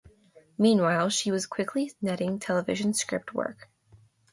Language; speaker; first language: English; native; English